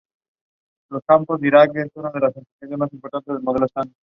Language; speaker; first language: English; non-native, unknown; Spanish